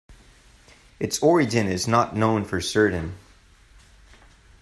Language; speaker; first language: English; non-native, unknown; Spanish